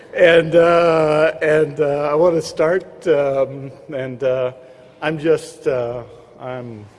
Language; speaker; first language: English; native; English